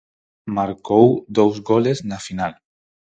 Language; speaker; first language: Galician; non-native, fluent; Spanish